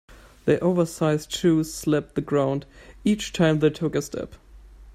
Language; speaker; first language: English; non-native, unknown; German